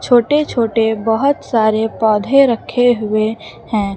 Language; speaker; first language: Hindi; native; Hindi